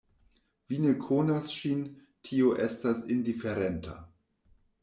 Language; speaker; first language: Esperanto; non-native, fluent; German